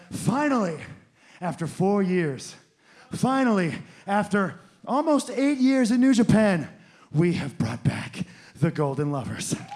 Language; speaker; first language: English; native; English